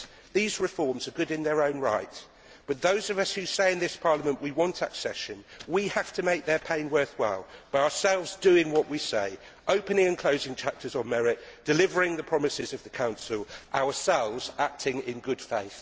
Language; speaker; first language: English; native; English